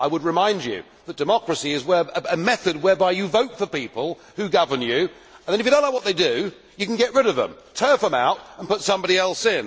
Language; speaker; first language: English; native; English